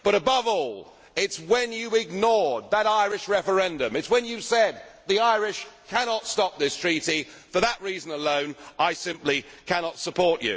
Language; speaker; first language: English; native; English